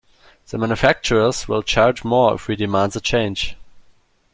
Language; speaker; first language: English; non-native, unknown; German